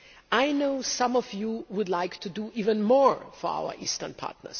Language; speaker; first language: English; non-native, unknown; German